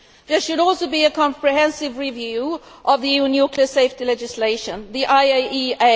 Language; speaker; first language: English; non-native, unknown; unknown